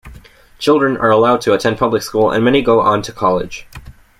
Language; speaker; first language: English; native; English